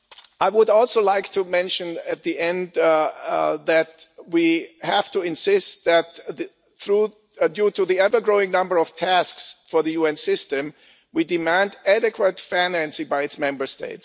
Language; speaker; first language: English; non-native, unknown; German